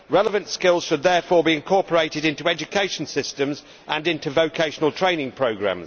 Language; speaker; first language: English; native; English